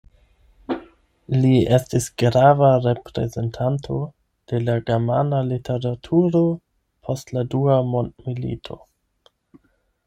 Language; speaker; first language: Esperanto; non-native, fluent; German